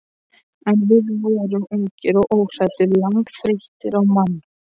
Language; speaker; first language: Icelandic; non-native, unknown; Polish